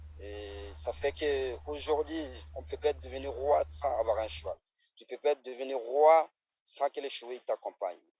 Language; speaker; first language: French; non-native, local second language; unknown